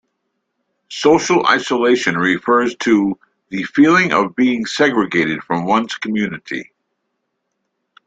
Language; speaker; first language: English; native; English